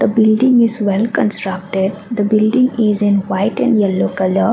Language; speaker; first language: English; non-native, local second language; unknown